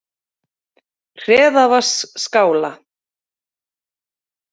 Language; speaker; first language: Icelandic; native; Icelandic